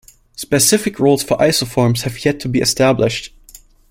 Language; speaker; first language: English; non-native, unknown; German